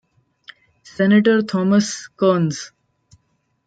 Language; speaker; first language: English; non-native, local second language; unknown